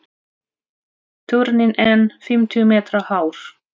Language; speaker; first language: Icelandic; non-native, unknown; Russian